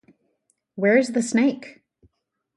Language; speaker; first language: English; native; English